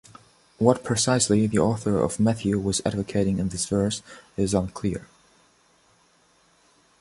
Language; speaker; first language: English; non-native, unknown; German